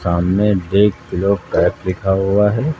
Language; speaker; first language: Hindi; native; Hindi